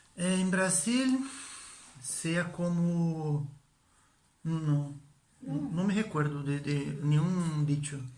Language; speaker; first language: Portuguese; non-native, learner; Spanish